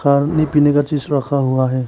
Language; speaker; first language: Hindi; early bilingual, other home language; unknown